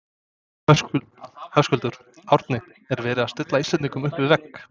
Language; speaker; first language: Icelandic; non-native, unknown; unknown